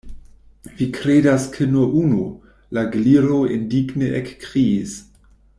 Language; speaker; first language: Esperanto; non-native, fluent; German